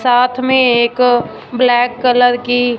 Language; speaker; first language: Hindi; non-native, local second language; Punjabi